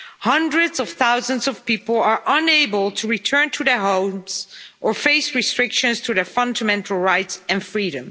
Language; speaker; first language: English; non-native, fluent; Dutch